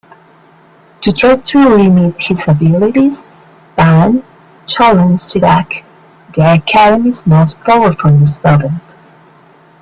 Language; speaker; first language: English; native; English